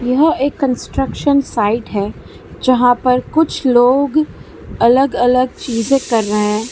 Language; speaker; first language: Hindi; non-native, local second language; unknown